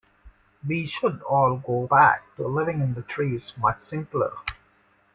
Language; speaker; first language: English; non-native, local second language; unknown